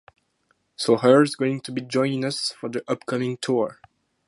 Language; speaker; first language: English; non-native, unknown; French